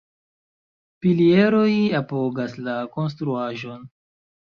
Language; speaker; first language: Esperanto; non-native, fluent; Chinese